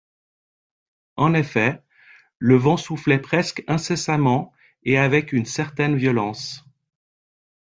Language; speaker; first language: French; native; French